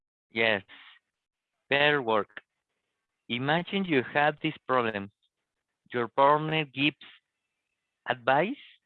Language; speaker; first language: English; non-native, learner; Spanish